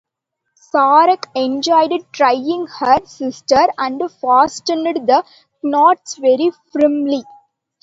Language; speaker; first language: English; non-native, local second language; Tamil